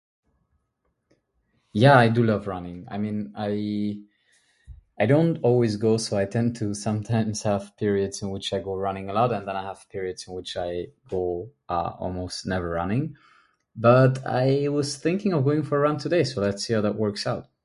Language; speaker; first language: English; non-native, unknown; German